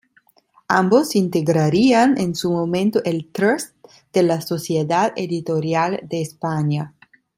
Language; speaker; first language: Spanish; non-native, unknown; Italian